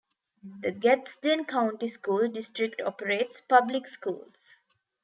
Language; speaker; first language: English; non-native, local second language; Tamil